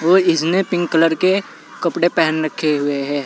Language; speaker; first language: Hindi; native; Hindi